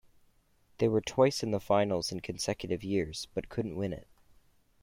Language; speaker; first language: English; native; English